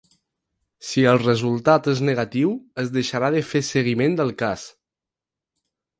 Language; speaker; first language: Catalan; non-native, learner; Spanish